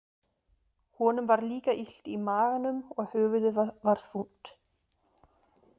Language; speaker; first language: Icelandic; non-native, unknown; German